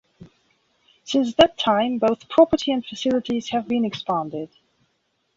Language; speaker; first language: English; non-native, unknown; Belarusian